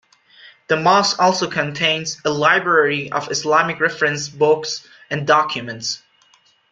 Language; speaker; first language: English; non-native, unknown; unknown